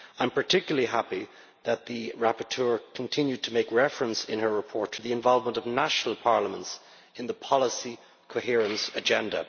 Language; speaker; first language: English; native; English